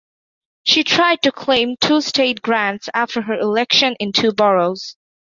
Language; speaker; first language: English; non-native, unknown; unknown